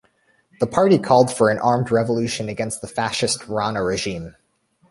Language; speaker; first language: English; native; English